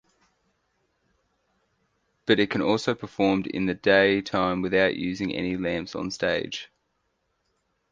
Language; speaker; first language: English; native; English